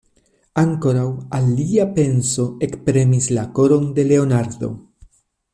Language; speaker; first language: Esperanto; non-native, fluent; Spanish